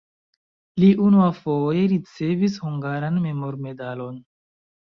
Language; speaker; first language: Esperanto; non-native, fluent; Chinese